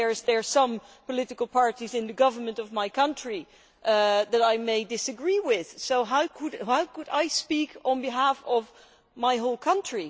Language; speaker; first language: English; non-native, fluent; Dutch